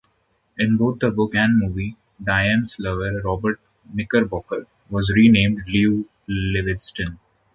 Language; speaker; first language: English; non-native, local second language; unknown